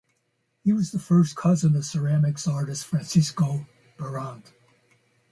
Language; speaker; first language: English; native; English